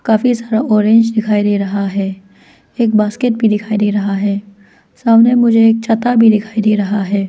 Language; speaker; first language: Hindi; non-native, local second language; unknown